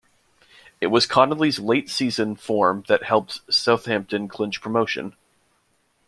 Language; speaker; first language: English; native; English